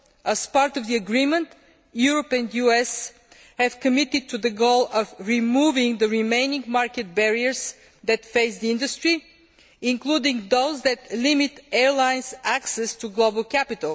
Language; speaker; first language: English; non-native, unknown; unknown